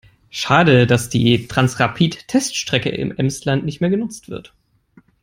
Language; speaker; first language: English; non-native, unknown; German